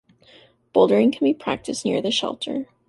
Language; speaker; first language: English; native; English